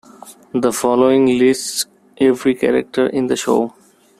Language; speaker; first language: English; non-native, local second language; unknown